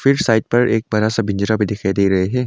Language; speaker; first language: Hindi; non-native, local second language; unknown